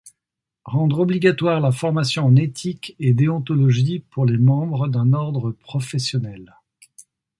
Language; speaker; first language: French; native; French